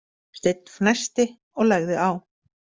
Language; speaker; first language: Icelandic; native; Icelandic